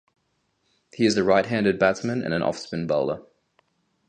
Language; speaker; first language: English; native; English